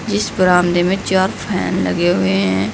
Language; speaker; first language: Hindi; native; Hindi